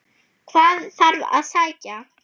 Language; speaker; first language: Icelandic; non-native, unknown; German